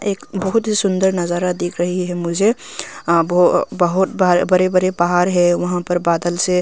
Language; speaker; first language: Hindi; early bilingual, other home language; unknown